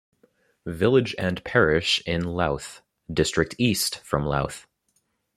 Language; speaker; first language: English; native; English